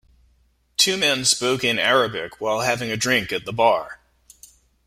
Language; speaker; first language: English; native; English